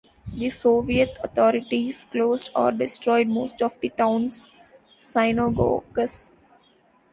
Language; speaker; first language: English; non-native, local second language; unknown